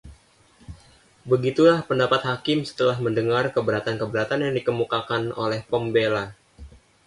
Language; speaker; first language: Indonesian; native; Indonesian